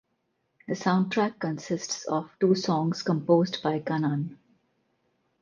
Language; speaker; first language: English; non-native, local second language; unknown